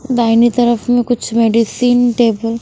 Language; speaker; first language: Hindi; non-native, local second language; Punjabi